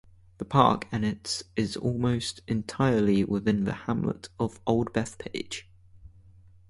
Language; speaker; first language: English; native; English